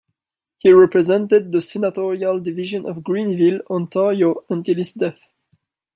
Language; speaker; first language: English; non-native, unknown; French